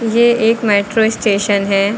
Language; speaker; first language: Hindi; native; Hindi